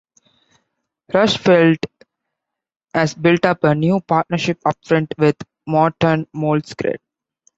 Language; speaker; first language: English; non-native, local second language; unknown